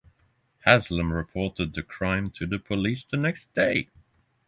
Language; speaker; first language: English; non-native, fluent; Norwegian